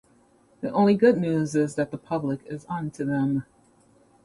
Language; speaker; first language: English; native; English